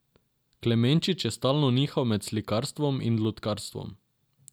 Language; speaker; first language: Slovenian; non-native, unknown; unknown